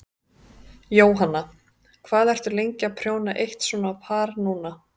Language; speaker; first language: Icelandic; native; Icelandic